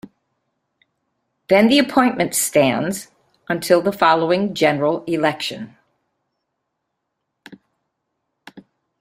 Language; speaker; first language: English; native; English